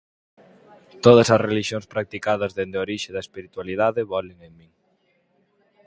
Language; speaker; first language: Galician; native; Galician